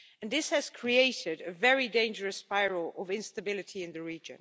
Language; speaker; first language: English; non-native, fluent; Dutch